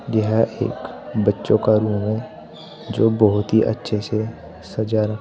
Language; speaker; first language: Hindi; native; Hindi